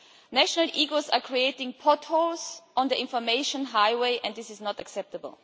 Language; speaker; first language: English; non-native, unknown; German